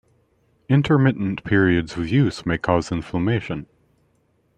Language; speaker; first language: English; native; English